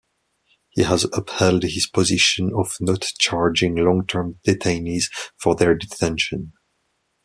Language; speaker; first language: English; non-native, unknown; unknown